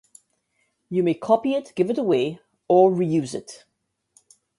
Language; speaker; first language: English; native; English